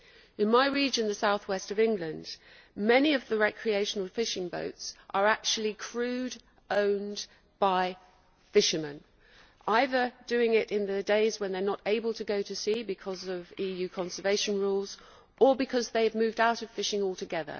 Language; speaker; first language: English; native; English